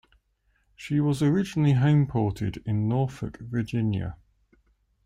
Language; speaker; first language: English; native; English